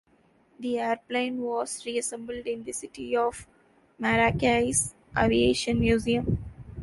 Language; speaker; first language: English; non-native, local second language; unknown